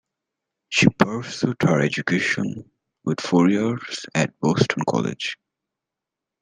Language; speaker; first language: English; native; English